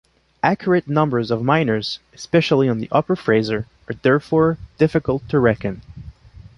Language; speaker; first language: English; non-native, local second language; French